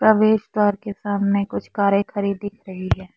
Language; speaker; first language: Hindi; non-native, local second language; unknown